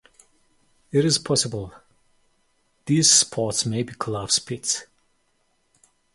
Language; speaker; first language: English; non-native, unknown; Mongolian